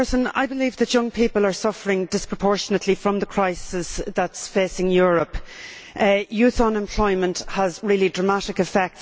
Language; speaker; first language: English; native; English